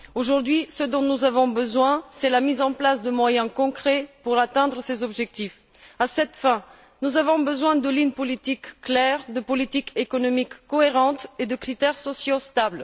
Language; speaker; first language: French; non-native, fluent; Bulgarian